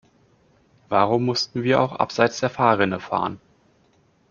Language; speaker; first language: German; native; German